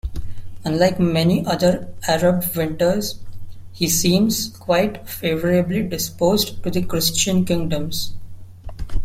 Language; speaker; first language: English; non-native, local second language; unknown